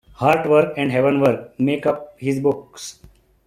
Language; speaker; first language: English; non-native, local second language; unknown